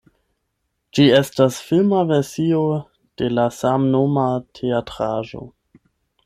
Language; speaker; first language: Esperanto; non-native, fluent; German